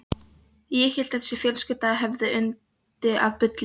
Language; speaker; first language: Icelandic; non-native, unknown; Polish